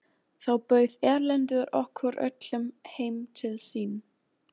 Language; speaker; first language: Icelandic; non-native, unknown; German